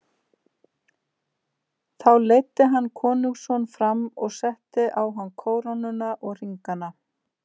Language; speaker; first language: Icelandic; native; Icelandic